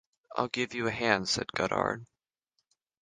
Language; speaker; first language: English; native; English